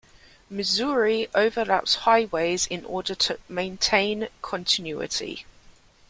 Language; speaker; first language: English; native; English